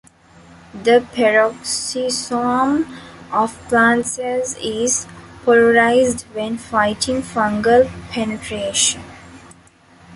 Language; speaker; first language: English; non-native, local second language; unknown